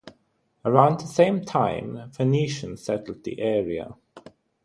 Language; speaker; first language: English; non-native, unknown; German